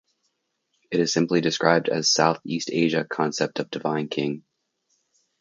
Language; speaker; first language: English; native; English